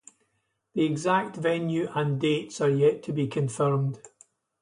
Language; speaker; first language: English; native; English